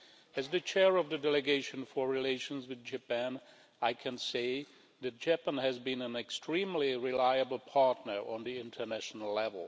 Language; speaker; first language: English; non-native, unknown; Czech